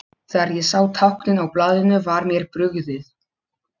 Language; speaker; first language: Icelandic; non-native, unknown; Polish